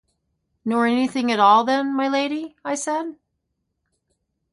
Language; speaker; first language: English; native; English